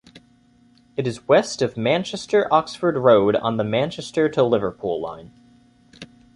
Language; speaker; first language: English; native; English